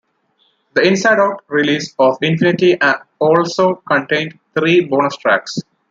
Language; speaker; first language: English; non-native, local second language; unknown